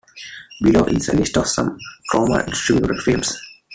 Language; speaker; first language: English; non-native, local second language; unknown